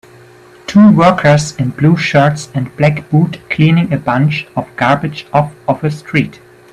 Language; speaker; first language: English; non-native, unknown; German